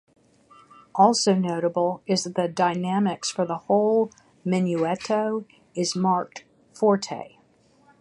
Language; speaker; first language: English; native; English